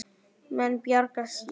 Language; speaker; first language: Icelandic; non-native, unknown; Vietnamese